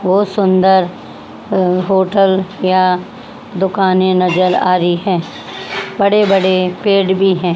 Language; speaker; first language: Hindi; native; Hindi